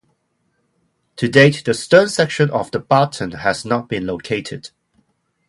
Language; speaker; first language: English; non-native, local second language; Cantonese